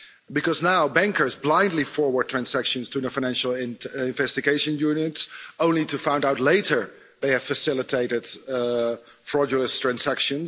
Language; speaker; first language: English; non-native, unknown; Dutch